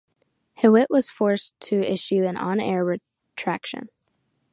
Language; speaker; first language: English; native; English